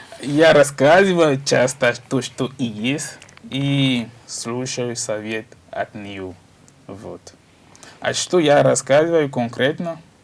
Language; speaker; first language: Russian; non-native, learner; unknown